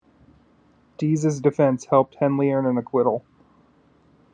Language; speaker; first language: English; native; English